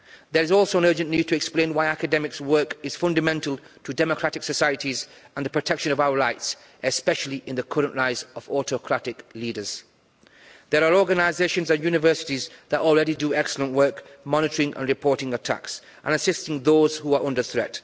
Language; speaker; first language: English; native; English